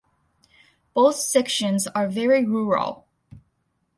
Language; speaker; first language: English; non-native, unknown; Japanese